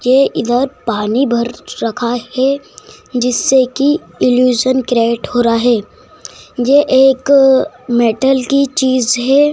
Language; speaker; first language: Hindi; native; Hindi